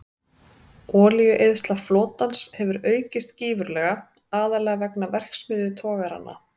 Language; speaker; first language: Icelandic; native; Icelandic